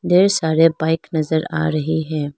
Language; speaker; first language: Hindi; non-native, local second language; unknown